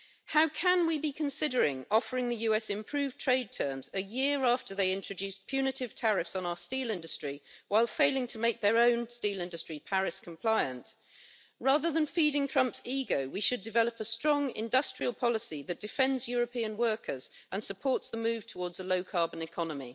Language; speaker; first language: English; native; English